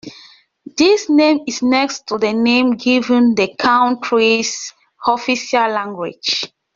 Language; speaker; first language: English; non-native, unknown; French